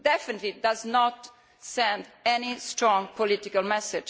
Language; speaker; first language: English; non-native, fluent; Italian